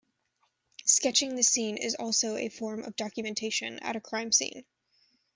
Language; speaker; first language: English; native; English